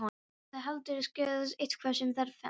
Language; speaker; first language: Icelandic; non-native, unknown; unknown